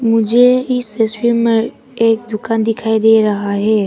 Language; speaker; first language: Hindi; early bilingual, other home language; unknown